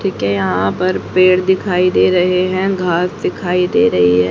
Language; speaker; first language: Hindi; native; Hindi